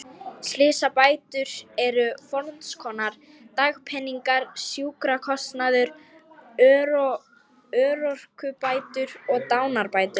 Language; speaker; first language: Icelandic; non-native, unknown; Lithuanian